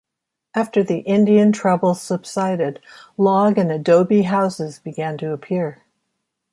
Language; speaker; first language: English; native; English